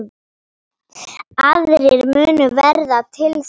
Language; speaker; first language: Icelandic; non-native, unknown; Polish